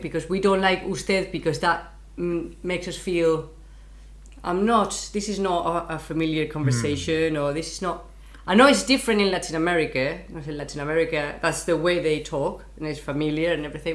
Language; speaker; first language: English; non-native, fluent; Spanish